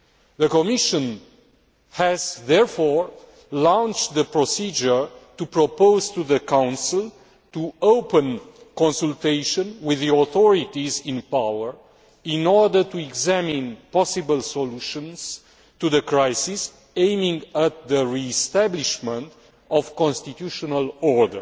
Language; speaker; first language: English; non-native, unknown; Romanian